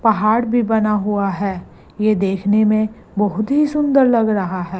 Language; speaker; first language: Hindi; non-native, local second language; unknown